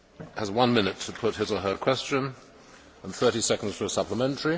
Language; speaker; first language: English; native; English